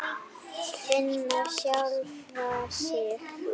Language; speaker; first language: Icelandic; native; Icelandic